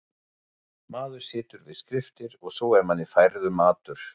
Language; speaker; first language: Icelandic; non-native, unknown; German